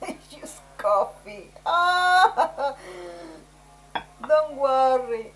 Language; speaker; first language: English; non-native, learner; Spanish